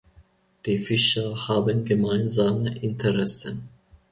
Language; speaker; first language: German; non-native, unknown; Finnish